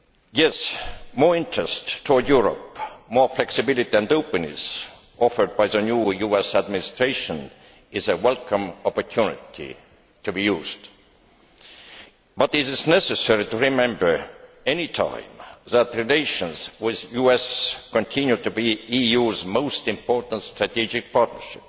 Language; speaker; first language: English; non-native, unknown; Estonian